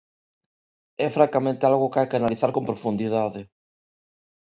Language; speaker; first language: Galician; non-native, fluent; Spanish